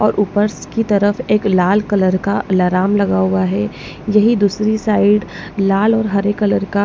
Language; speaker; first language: Hindi; non-native, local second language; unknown